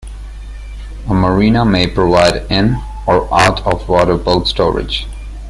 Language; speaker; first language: English; non-native, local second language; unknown